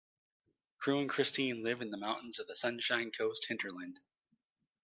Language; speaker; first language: English; native; English